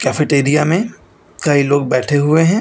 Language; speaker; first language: Hindi; native; Hindi